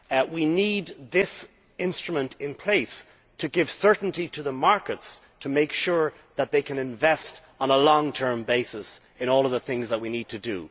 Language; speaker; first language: English; native; English